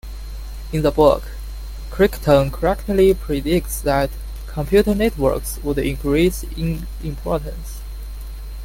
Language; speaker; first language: English; non-native, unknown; Chinese